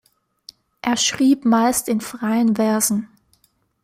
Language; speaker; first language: German; native; German